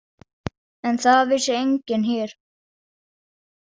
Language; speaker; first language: Icelandic; non-native, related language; Danish